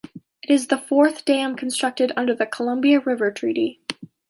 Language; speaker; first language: English; native; English